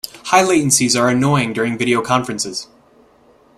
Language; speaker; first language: English; native; English